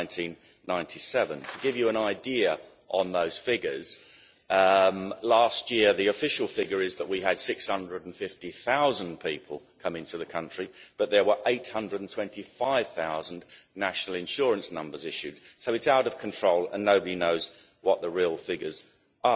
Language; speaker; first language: English; native; English